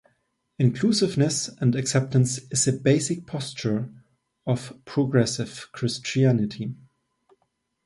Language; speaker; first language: English; non-native, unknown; German